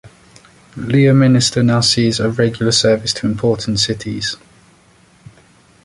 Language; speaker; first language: English; native; English